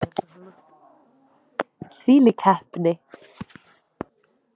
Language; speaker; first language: Icelandic; native; Icelandic